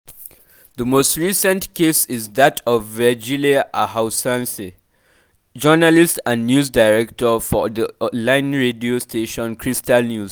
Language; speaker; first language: English; non-native, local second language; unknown